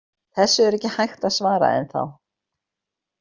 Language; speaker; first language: Icelandic; native; Icelandic